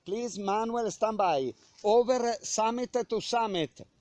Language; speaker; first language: English; non-native, learner; Italian